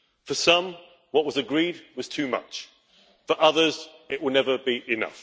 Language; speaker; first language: English; native; English